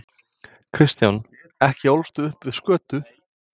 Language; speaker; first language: Icelandic; non-native, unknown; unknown